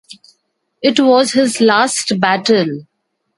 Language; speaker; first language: English; non-native, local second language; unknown